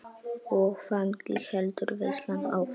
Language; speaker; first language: Icelandic; non-native, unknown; Polish